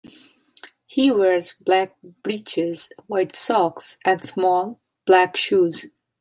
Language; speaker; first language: English; non-native, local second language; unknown